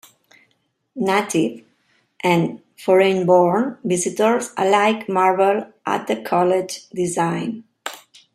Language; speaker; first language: English; non-native, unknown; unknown